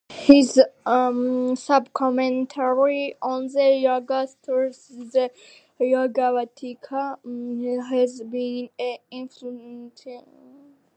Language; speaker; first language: English; non-native, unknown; Georgian